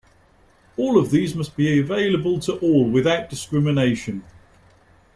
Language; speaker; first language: English; native; English